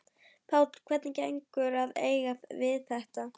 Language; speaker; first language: Icelandic; non-native, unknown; German